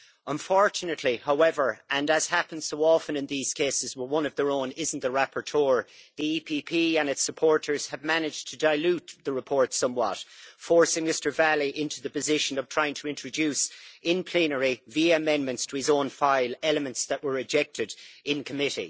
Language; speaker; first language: English; native; English